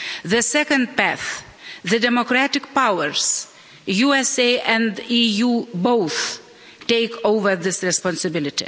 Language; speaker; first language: English; non-native, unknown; Lithuanian